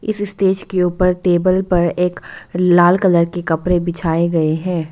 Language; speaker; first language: Hindi; non-native, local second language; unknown